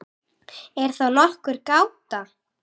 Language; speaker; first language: Icelandic; native; Icelandic